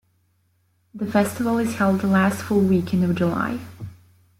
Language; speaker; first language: English; native; English